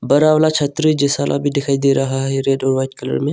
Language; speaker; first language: Hindi; non-native, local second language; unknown